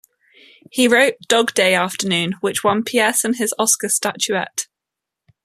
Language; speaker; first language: English; native; English